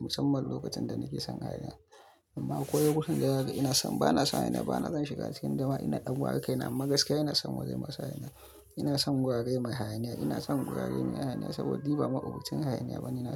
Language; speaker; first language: Hausa; native; Hausa